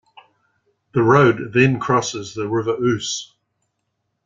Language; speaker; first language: English; native; English